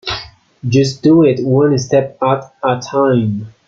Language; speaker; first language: English; non-native, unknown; Spanish